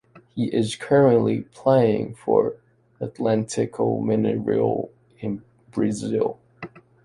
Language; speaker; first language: English; non-native, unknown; Chinese